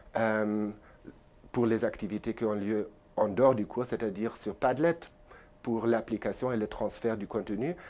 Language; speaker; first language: French; non-native, fluent; German